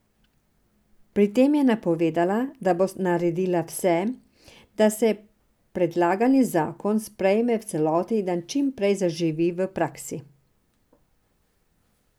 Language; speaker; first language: Slovenian; non-native, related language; Serbian